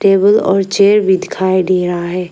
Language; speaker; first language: Hindi; early bilingual, other home language; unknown